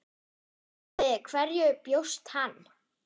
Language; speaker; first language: Icelandic; non-native, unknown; German